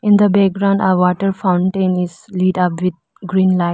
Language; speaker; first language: English; non-native, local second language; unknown